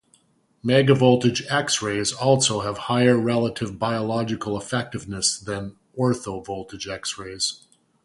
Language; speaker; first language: English; native; English